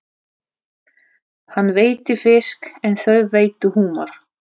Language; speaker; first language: Icelandic; non-native, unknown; Russian